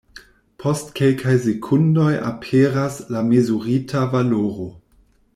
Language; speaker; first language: Esperanto; non-native, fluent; German